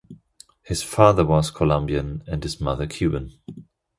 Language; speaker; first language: English; non-native, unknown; German